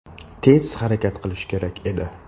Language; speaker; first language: Uzbek; native; Uzbek